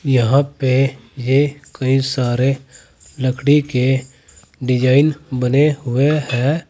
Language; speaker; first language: Hindi; native; Hindi